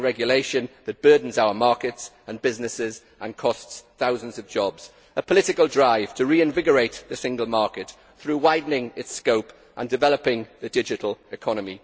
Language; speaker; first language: English; native; English